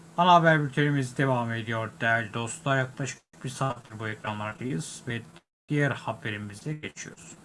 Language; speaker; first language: Turkish; native; Turkish